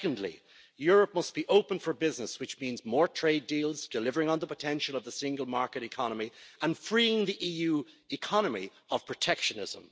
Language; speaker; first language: English; native; English